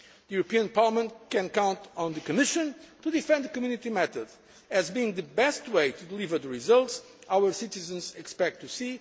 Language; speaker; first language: English; non-native, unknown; Portuguese